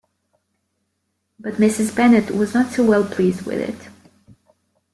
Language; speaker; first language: English; native; English